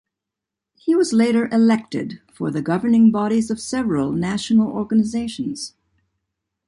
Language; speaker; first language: English; native; English